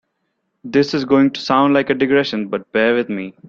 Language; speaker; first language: English; non-native, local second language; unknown